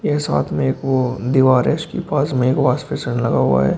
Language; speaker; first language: Hindi; native; Hindi